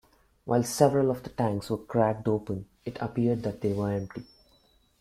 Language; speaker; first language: English; non-native, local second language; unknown